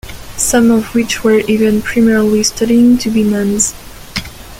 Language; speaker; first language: English; non-native, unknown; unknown